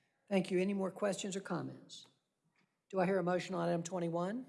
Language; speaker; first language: English; native; English